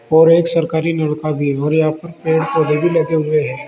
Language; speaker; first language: Hindi; native; Hindi